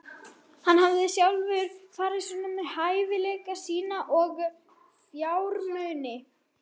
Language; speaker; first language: Icelandic; non-native, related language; Swedish